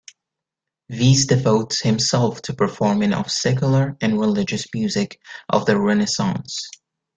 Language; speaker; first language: English; native; English